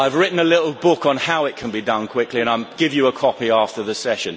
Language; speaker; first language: English; native; English